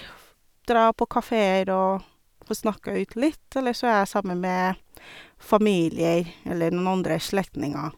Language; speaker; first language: Norwegian; non-native, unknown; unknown